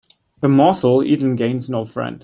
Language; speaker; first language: English; non-native, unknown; German